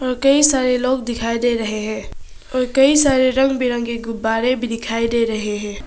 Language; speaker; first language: Hindi; non-native, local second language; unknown